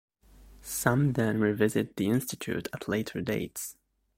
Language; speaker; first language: English; native; English